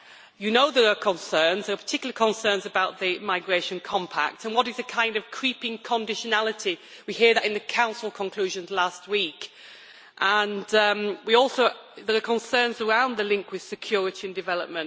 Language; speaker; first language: English; native; English